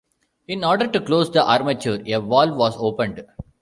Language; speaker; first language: English; non-native, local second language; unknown